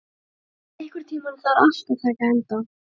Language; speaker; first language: Icelandic; native; Icelandic